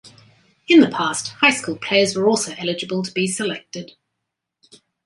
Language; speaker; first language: English; native; English